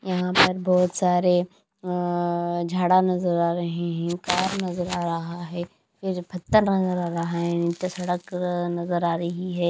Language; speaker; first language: Hindi; non-native, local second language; Punjabi